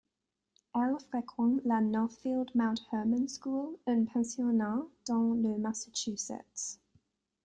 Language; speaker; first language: French; non-native, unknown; English